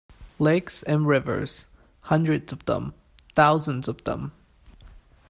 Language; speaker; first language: English; non-native, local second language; Cantonese